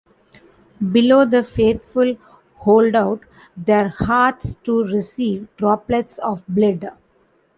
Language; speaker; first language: English; non-native, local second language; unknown